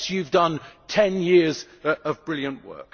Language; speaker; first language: English; native; English